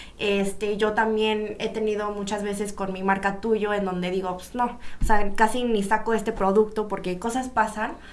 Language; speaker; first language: Spanish; early bilingual, other home language; Korean